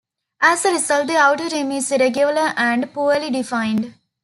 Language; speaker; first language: English; non-native, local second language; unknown